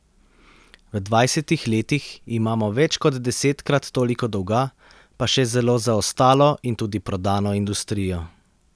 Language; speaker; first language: Slovenian; native; Slovenian